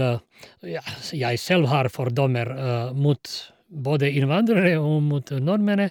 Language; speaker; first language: Norwegian; non-native, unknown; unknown